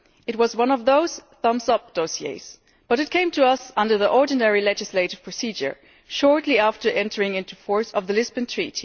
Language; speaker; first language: English; non-native, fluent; German